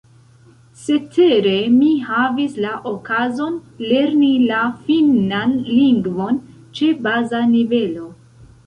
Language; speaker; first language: Esperanto; non-native, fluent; Central Kurdish